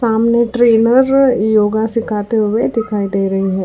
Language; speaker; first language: Hindi; non-native, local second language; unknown